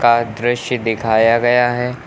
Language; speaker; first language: Hindi; native; Hindi